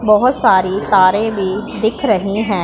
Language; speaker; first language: Hindi; non-native, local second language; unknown